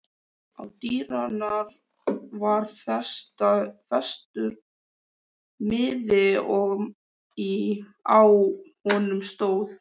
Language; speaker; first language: Icelandic; native; Icelandic